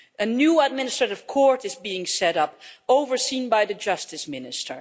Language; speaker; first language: English; non-native, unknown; Dutch